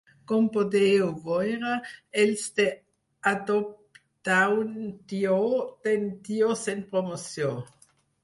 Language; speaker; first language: Catalan; non-native, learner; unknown